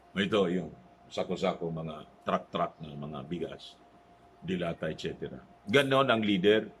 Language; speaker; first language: Filipino; non-native, local second language; Cebuano